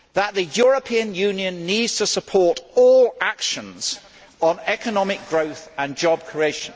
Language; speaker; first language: English; native; English